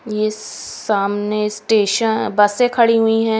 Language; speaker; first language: Hindi; native; Hindi